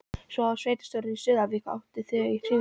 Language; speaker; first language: Icelandic; non-native, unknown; Polish